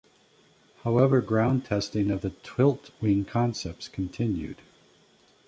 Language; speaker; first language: English; native; English